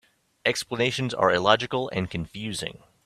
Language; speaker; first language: English; native; English